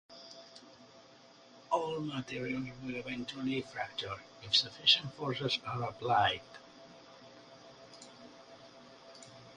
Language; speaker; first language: English; native; English